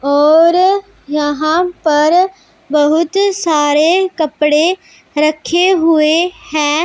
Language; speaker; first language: Hindi; non-native, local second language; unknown